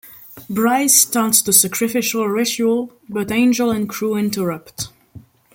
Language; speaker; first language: English; non-native, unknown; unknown